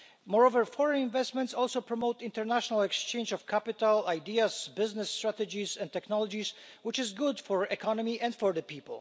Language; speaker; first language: English; non-native, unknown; Polish